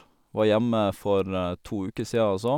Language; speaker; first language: Norwegian; native; Norwegian